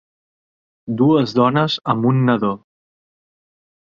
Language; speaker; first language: Catalan; native; Catalan